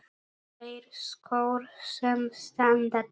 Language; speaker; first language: Icelandic; non-native, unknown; Polish